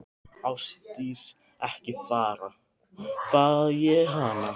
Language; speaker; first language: Icelandic; non-native, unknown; Thai